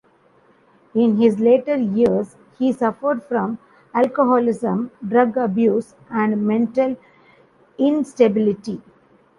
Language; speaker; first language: English; non-native, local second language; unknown